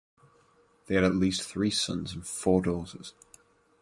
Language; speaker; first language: English; native; English